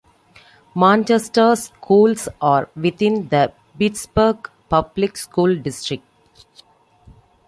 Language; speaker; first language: English; non-native, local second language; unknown